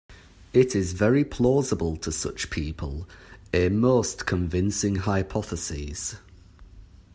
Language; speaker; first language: English; native; English